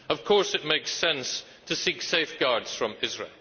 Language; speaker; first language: English; native; English